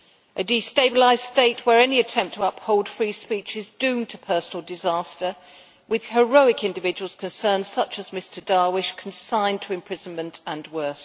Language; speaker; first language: English; native; English